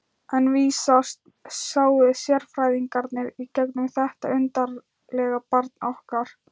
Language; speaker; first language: Icelandic; non-native, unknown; Thai